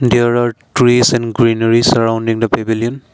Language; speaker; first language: English; non-native, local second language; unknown